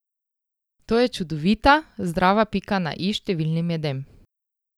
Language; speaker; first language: Slovenian; native; Slovenian